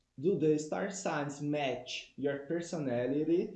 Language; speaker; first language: English; non-native, fluent; Portuguese